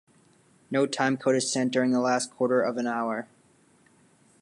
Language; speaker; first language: English; native; English